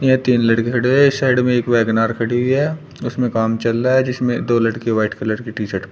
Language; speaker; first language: Hindi; native; Hindi